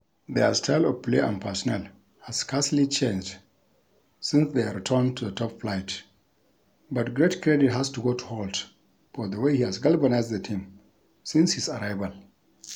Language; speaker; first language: English; non-native, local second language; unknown